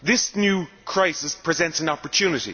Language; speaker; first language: English; native; English